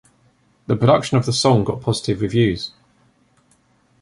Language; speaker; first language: English; native; English